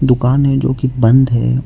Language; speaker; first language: Hindi; non-native, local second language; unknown